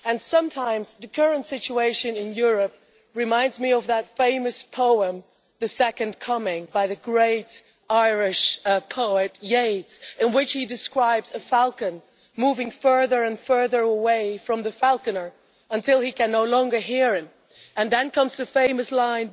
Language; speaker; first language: English; non-native, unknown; Dutch